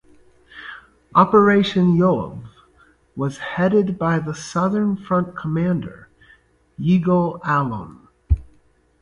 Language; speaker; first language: English; native; English